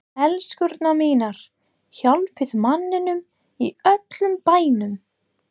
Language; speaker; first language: Icelandic; non-native, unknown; English